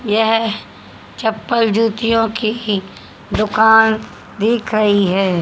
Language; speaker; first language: Hindi; native; Hindi